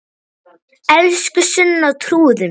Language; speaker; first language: Icelandic; native; Icelandic